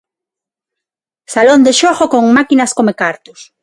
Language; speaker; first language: Galician; non-native, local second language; Spanish